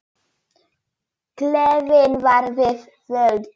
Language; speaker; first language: Icelandic; non-native, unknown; Polish